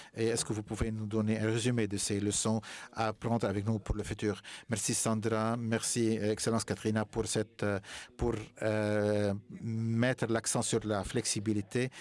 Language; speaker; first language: French; non-native, fluent; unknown